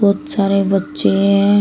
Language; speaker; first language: Hindi; native; Hindi